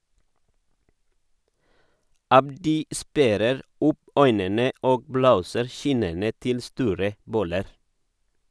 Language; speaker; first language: Norwegian; non-native, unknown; Oromo